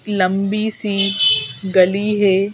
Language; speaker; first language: Hindi; native; Hindi